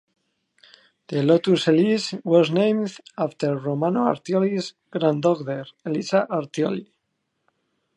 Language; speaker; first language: English; native; English